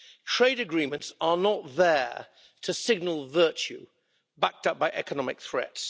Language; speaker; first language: English; native; English